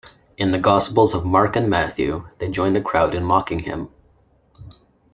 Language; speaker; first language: English; native; English